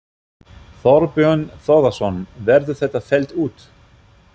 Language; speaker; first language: Icelandic; non-native, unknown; German